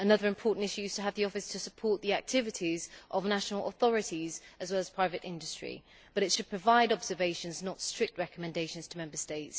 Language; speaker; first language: English; native; English